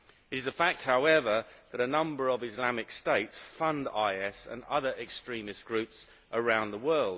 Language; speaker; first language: English; native; English